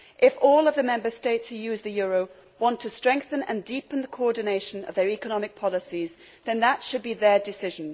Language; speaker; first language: English; native; English